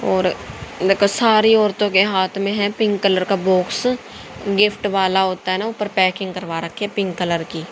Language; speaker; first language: Hindi; native; Hindi